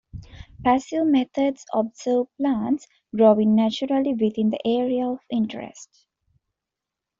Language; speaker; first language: English; non-native, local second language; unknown